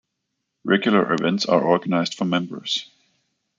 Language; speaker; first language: English; non-native, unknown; Danish